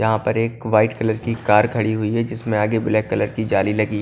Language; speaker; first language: Hindi; non-native, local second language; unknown